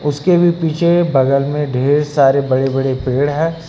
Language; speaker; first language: Hindi; native; Hindi